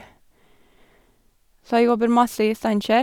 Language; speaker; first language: Norwegian; non-native, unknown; English